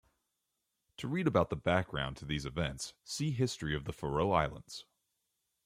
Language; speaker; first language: English; native; English